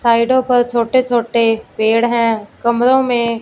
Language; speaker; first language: Hindi; non-native, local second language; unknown